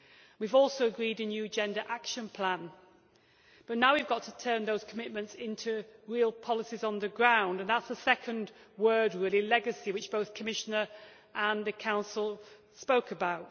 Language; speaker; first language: English; native; English